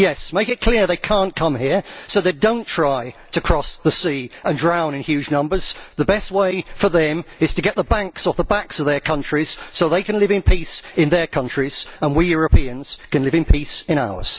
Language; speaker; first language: English; native; English